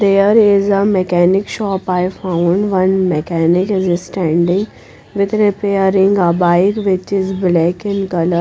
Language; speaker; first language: English; non-native, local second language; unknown